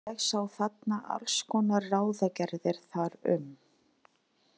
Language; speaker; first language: Icelandic; non-native, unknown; Filipino